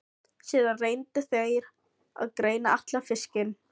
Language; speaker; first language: Icelandic; non-native, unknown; Filipino